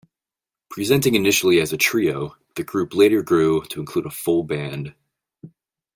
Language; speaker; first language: English; native; English